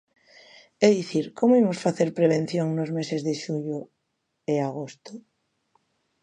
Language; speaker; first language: Galician; native; Galician